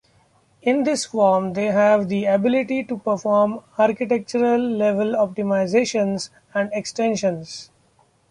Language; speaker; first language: English; non-native, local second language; Marathi